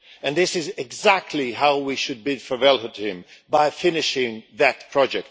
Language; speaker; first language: English; non-native, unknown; Swedish